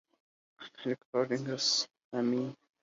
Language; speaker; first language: English; non-native, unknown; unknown